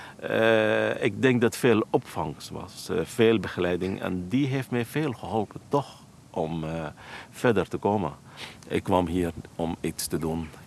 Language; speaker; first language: Dutch; non-native, fluent; Arabic